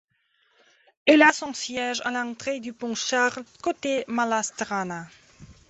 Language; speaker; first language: French; non-native, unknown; Belarusian